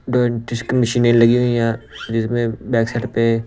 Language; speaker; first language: Hindi; non-native, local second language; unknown